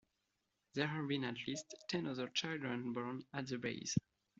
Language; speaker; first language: English; non-native, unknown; French